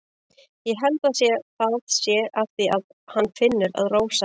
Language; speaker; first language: Icelandic; native; Icelandic